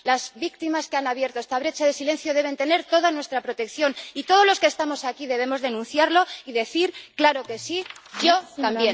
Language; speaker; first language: Spanish; native; Spanish